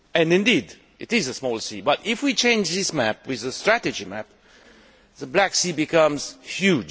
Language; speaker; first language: English; non-native, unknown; Romanian